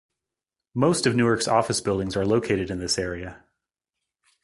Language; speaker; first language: English; native; English